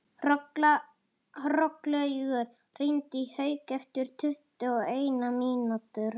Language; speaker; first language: Icelandic; non-native, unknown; Italian